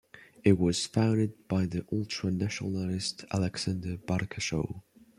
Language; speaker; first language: English; non-native, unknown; French